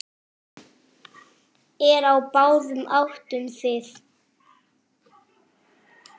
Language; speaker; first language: Icelandic; non-native, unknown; French